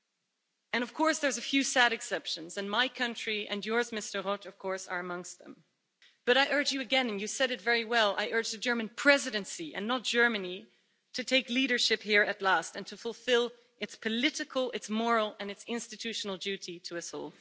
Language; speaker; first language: English; non-native, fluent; Dutch